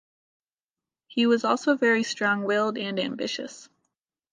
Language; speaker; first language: English; native; English